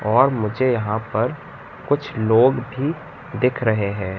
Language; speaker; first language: Hindi; native; Hindi